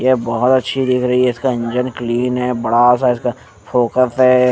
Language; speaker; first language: Hindi; non-native, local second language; Punjabi